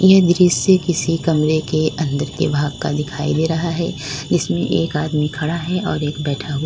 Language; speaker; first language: Hindi; native; Hindi